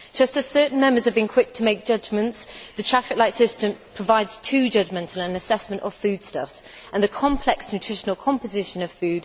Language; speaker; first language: English; native; English